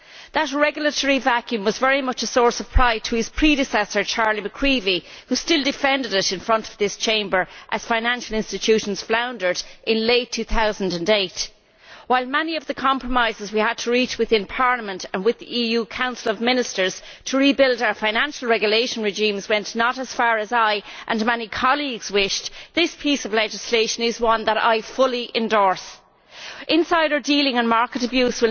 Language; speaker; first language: English; native; English